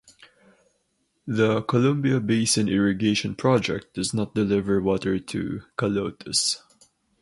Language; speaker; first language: English; non-native, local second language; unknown